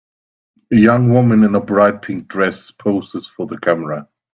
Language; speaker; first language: English; non-native, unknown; German